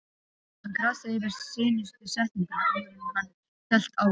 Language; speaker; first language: Icelandic; non-native, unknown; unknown